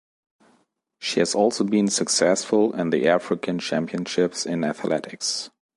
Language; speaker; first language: English; non-native, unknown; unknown